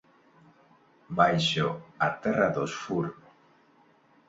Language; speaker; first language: Galician; non-native, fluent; Spanish